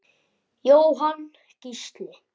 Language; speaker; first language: Icelandic; native; Icelandic